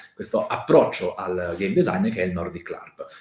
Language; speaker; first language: Italian; native; Italian